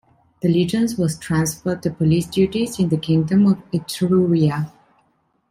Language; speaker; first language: English; non-native, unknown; Italian